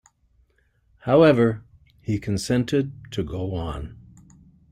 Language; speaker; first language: English; native; English